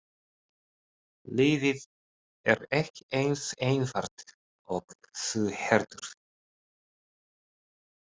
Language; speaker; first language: Icelandic; non-native, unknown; Japanese